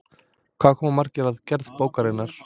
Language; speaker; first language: Icelandic; non-native, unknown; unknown